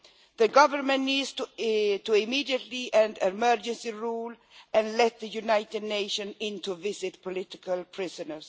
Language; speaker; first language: English; non-native, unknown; Swedish